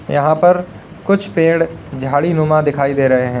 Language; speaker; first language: Hindi; native; Hindi